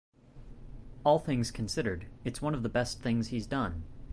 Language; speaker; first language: English; native; English